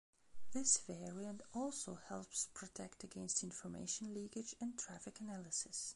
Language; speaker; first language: English; non-native, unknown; Belarusian